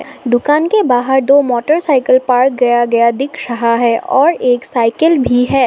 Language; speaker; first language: Hindi; non-native, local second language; Assamese